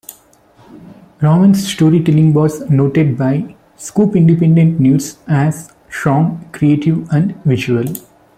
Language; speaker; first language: English; non-native, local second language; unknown